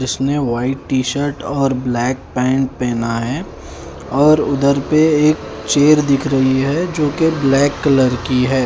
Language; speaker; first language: Hindi; native; Hindi